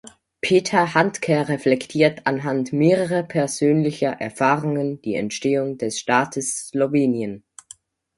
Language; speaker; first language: German; native; German